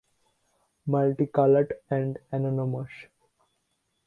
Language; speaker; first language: English; non-native, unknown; Bangla